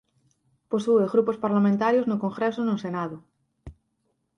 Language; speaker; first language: Galician; native; Galician